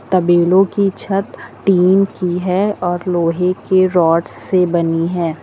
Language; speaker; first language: Hindi; native; Hindi